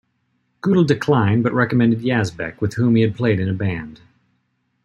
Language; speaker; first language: English; native; English